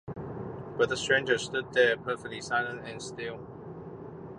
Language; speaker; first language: English; non-native, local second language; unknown